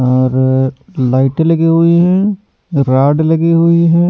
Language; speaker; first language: Hindi; native; Hindi